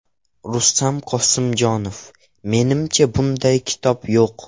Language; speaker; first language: Uzbek; non-native, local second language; Russian